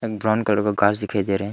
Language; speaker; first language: Hindi; non-native, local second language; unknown